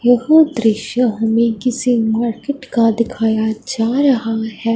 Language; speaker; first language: Hindi; non-native, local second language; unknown